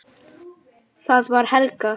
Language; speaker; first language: Icelandic; non-native, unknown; Lithuanian